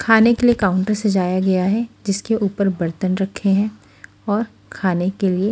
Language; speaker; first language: Hindi; native; Hindi